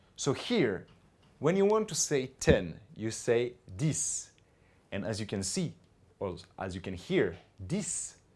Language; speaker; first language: English; non-native, fluent; French